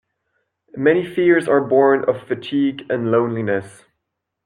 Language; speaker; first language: English; non-native, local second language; French